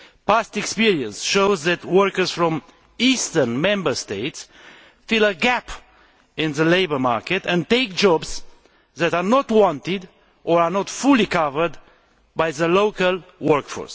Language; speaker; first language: English; non-native, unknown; Romanian